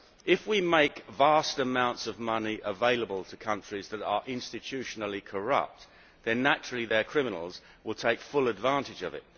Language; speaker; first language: English; native; English